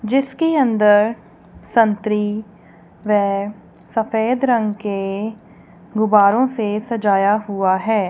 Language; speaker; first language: Hindi; non-native, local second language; Punjabi